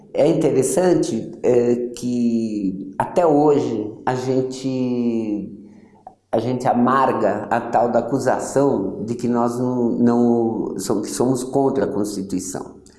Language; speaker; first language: Portuguese; early bilingual, other home language; Yiddish